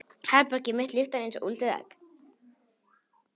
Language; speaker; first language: Icelandic; non-native, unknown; Polish